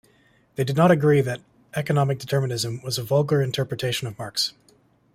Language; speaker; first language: English; native; English